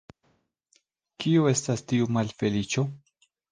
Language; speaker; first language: Esperanto; non-native, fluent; Spanish